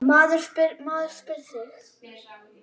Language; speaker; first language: Icelandic; non-native, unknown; German